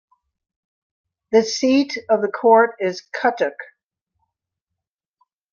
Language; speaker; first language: English; native; English